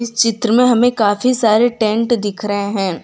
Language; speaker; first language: Hindi; non-native, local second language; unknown